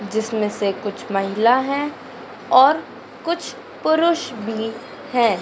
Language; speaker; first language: Hindi; native; Hindi